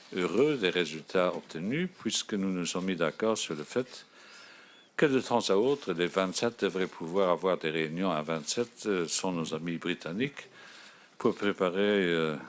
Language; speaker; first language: French; non-native, local second language; Luxembourgish